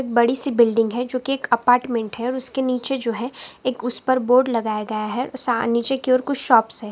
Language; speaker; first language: Hindi; non-native, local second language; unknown